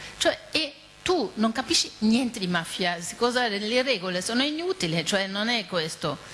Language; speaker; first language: Italian; non-native, fluent; German